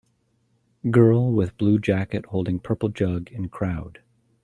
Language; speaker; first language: English; native; English